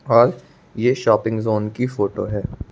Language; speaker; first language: Hindi; native; Hindi